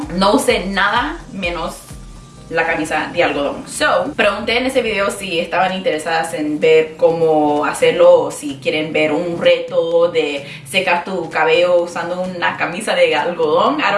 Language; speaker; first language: Spanish; early bilingual, other home language; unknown